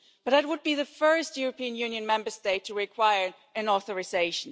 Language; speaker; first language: English; non-native, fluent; German